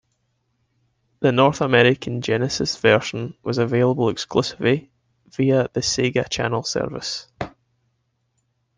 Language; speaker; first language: English; native; English